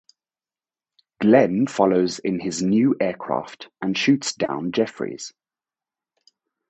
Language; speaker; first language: English; native; English